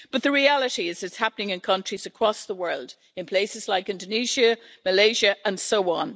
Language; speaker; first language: English; native; English